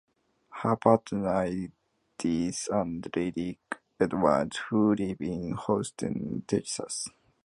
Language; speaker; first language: English; non-native, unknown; Japanese